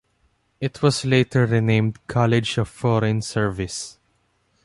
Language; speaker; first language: English; non-native, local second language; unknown